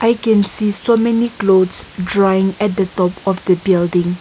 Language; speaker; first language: English; non-native, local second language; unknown